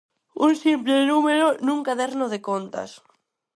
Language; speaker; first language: Galician; non-native, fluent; Spanish